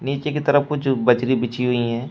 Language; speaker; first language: Hindi; native; Hindi